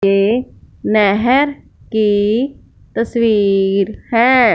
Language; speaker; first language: Hindi; non-native, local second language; Punjabi